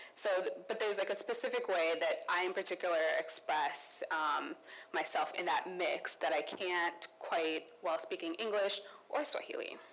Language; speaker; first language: English; non-native, local second language; Kikuyu